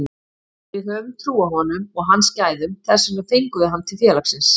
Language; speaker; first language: Icelandic; native; Icelandic